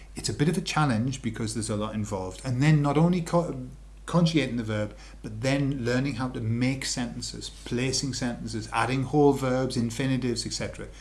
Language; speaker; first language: English; native; English